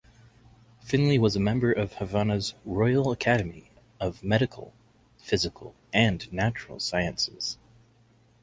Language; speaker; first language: English; native; English